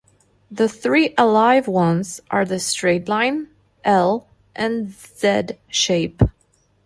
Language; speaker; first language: English; non-native, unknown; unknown